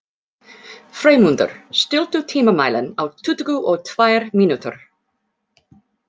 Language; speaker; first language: Icelandic; non-native, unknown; English